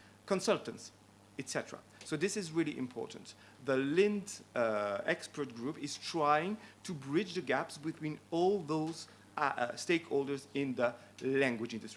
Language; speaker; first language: English; non-native, fluent; French